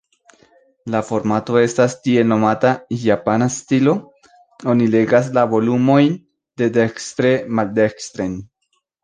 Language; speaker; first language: Esperanto; non-native, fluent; Spanish